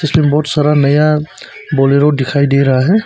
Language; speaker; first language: Hindi; non-native, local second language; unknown